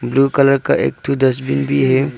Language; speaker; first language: Hindi; early bilingual, other home language; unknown